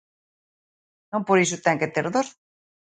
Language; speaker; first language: Galician; native; Galician